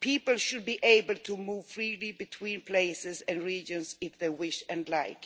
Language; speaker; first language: English; non-native, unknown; Swedish